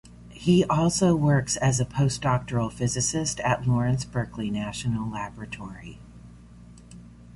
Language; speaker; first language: English; native; English